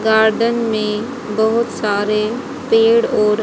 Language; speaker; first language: Hindi; native; Hindi